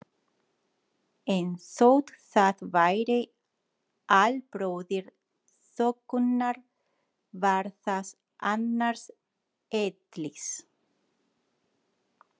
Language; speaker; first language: Icelandic; non-native, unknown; Spanish